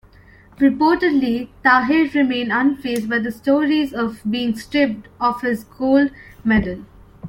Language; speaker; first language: English; non-native, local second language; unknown